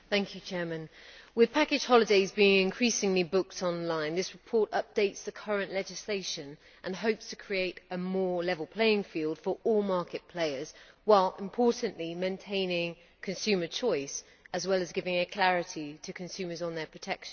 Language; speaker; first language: English; native; English